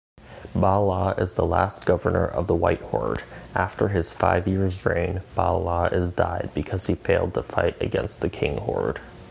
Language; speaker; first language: English; native; English